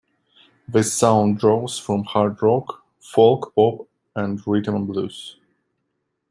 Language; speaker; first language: English; non-native, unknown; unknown